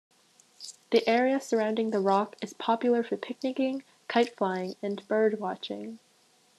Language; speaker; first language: English; native; English